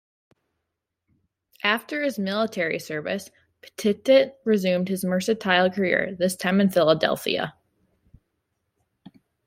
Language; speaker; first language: English; native; English